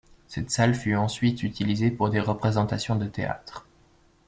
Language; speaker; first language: French; native; French